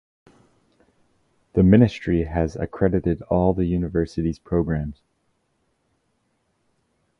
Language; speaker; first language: English; native; English